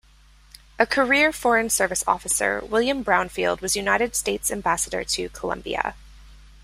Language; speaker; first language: English; native; English